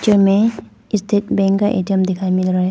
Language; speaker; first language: Hindi; non-native, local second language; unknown